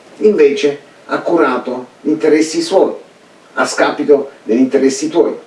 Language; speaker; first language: Italian; early bilingual, heritage; Italian